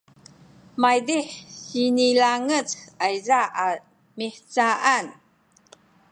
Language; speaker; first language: Sakizaya; non-native, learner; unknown